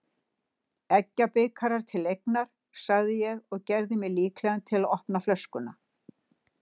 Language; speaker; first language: Icelandic; native; Icelandic